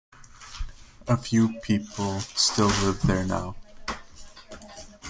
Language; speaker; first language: English; native; English